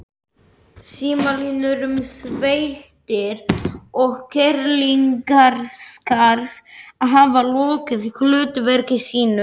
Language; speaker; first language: Icelandic; non-native, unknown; Slovak